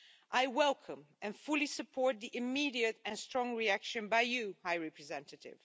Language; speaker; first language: English; non-native, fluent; Dutch